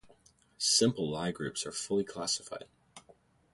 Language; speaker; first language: English; native; English